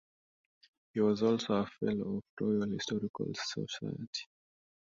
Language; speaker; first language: English; non-native, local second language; Swahili